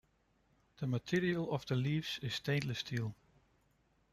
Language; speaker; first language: English; non-native, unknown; Dutch